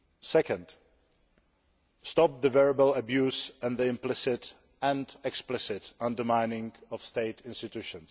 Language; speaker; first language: English; non-native, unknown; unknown